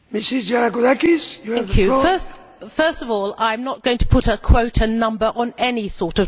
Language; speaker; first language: English; native; English